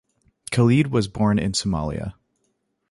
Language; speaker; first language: English; native; English